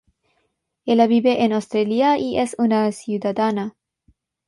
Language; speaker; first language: Spanish; non-native, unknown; Bangla